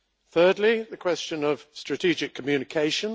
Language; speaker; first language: English; native; English